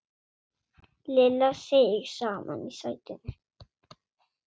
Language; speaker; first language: Icelandic; non-native, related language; Swedish